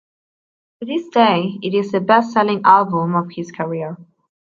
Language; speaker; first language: English; non-native, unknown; Spanish